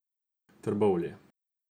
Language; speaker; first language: Slovenian; non-native, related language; Croatian